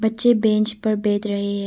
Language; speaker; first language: Hindi; early bilingual, other home language; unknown